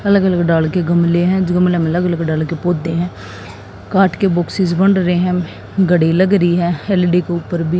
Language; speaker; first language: Hindi; native; Hindi